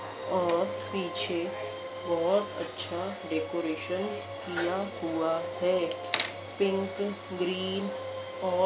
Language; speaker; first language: Hindi; native; Hindi